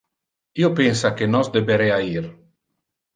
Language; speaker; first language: Interlingua; non-native, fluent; Italian